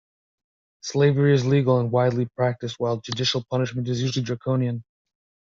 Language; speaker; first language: English; native; English